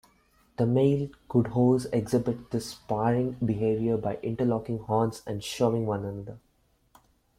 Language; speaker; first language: English; non-native, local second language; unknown